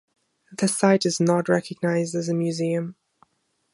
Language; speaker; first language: English; non-native, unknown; German